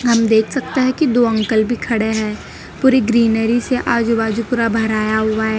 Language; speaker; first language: Hindi; non-native, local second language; Gujarati